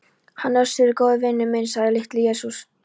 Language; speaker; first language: Icelandic; non-native, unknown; Polish